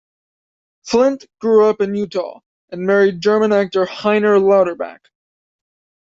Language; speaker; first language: English; native; English